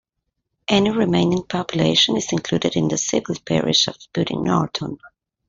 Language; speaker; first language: English; non-native, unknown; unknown